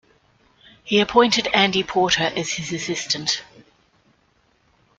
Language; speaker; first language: English; native; English